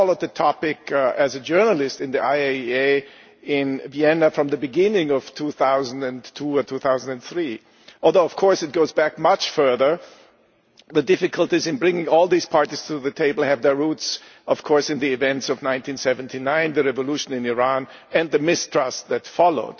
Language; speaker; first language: English; non-native, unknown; German